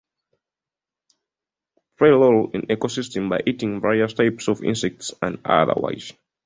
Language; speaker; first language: English; non-native, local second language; Ganda